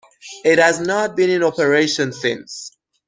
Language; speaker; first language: English; non-native, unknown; Persian